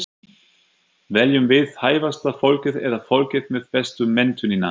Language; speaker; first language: Icelandic; non-native, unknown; German